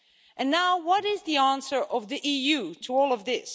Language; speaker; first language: English; non-native, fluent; Dutch